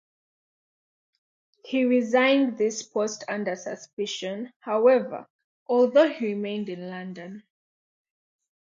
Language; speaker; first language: English; non-native, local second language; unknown